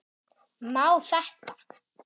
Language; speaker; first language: Icelandic; non-native, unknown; German